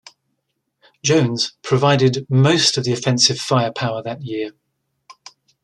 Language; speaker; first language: English; native; English